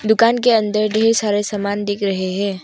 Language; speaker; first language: Hindi; non-native, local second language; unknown